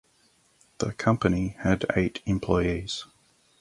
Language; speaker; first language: English; native; English